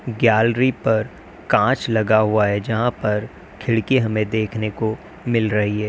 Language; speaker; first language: Hindi; native; Hindi